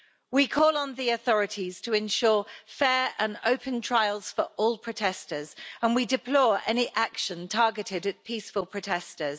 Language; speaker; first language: English; native; English